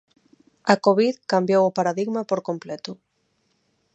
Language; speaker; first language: Galician; non-native, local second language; Spanish